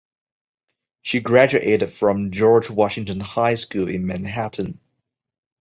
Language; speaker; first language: English; non-native, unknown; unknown